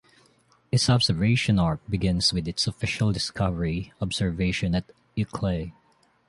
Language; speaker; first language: English; non-native, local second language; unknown